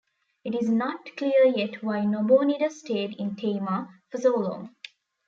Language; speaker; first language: English; non-native, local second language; Tamil